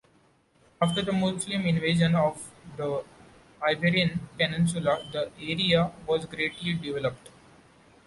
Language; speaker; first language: English; non-native, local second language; Marathi